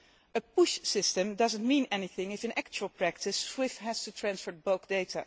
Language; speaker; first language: English; non-native, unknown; Dutch